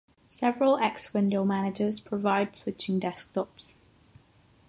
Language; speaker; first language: English; non-native, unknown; Catalan